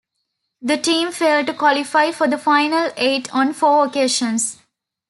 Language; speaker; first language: English; non-native, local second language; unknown